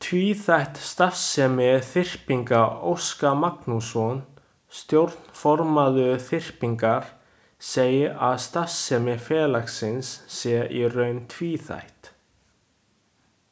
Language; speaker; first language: Icelandic; non-native, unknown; Chinese